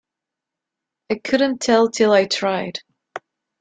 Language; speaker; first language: English; non-native, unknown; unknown